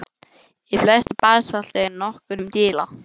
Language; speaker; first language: Icelandic; non-native, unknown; English